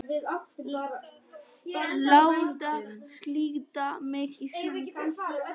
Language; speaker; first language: Icelandic; non-native, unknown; Polish